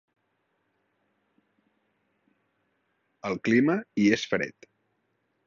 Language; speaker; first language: Catalan; native; Catalan